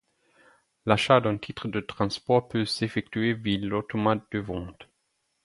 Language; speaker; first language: French; non-native, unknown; German